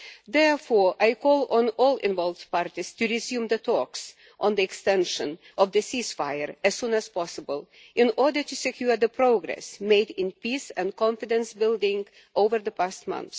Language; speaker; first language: English; non-native, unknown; Lithuanian